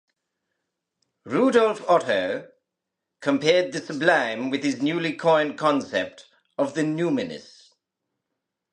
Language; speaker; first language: English; native; English